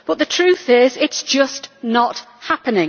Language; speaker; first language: English; native; English